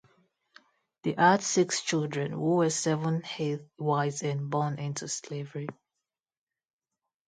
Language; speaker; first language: English; non-native, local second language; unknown